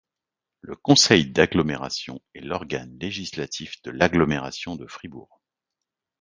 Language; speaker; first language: French; native; French